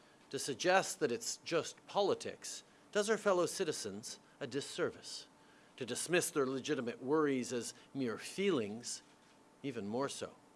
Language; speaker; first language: English; native; English